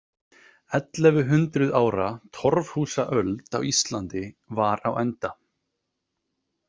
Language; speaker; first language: Icelandic; native; Icelandic